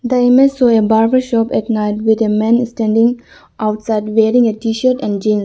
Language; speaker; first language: English; non-native, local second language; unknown